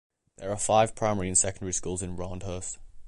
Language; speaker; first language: English; native; English